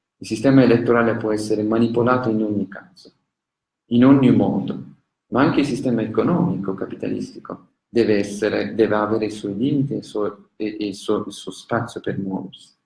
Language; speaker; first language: Italian; non-native, fluent; Turkish